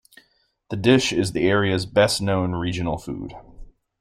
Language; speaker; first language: English; native; English